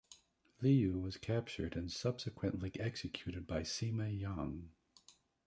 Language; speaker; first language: English; native; English